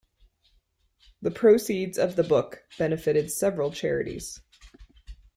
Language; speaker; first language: English; native; English